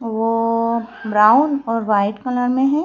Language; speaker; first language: Hindi; native; Hindi